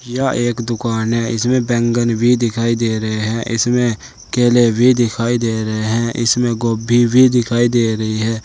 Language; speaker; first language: Hindi; native; Hindi